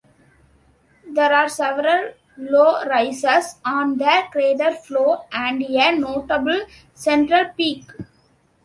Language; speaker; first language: English; non-native, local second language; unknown